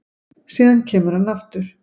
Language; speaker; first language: Icelandic; native; Icelandic